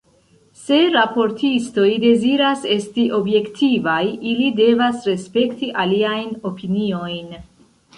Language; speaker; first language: Esperanto; non-native, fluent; Central Kurdish